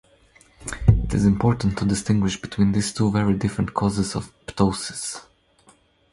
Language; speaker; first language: English; non-native, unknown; Croatian